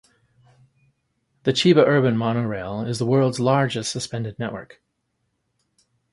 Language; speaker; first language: English; native; English